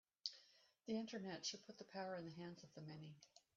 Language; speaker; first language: English; native; English